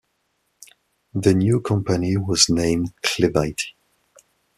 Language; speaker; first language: English; non-native, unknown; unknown